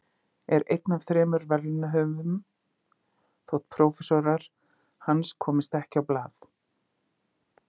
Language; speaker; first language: Icelandic; native; Icelandic